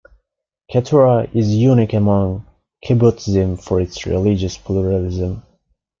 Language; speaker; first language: English; non-native, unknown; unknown